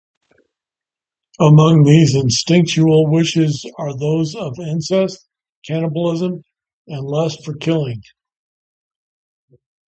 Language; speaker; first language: English; native; English